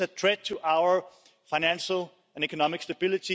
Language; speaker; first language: English; non-native, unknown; Danish